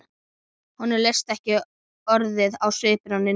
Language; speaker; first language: Icelandic; native; Icelandic